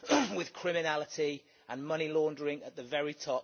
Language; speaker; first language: English; native; English